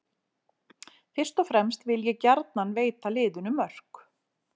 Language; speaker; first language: Icelandic; native; Icelandic